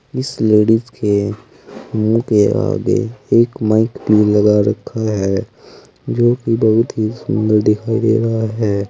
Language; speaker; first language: Hindi; native; Hindi